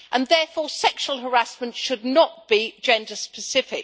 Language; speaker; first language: English; native; English